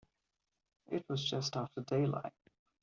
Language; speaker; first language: English; non-native, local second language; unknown